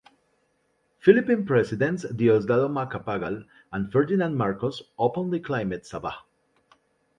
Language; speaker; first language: English; non-native, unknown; Spanish